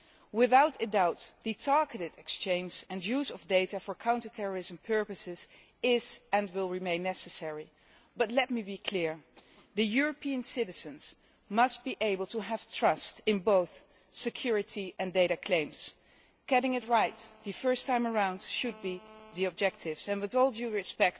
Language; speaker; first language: English; non-native, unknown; Dutch